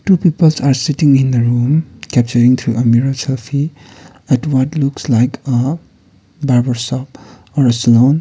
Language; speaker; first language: English; non-native, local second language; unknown